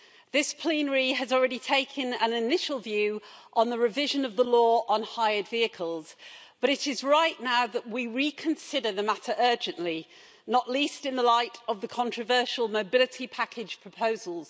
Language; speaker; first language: English; native; English